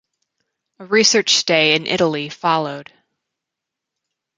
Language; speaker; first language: English; native; English